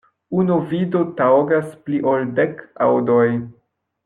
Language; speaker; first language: Esperanto; non-native, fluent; French